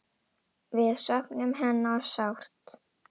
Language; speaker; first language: Icelandic; non-native, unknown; Indonesian